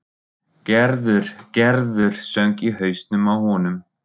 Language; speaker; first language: Icelandic; non-native, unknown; German